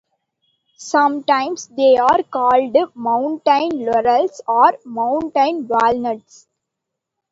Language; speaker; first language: English; non-native, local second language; Tamil